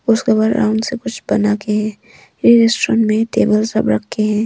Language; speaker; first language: Hindi; non-native, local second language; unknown